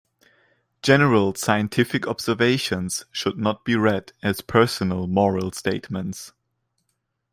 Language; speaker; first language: English; non-native, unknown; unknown